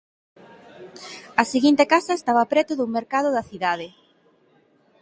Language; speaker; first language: Galician; native; Galician